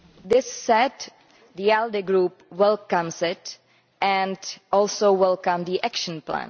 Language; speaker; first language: English; non-native, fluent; Czech